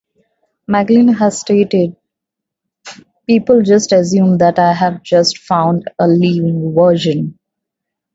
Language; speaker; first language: English; non-native, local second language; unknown